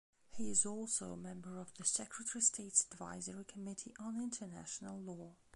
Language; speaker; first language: English; non-native, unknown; Belarusian